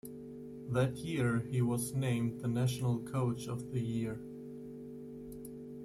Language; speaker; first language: English; non-native, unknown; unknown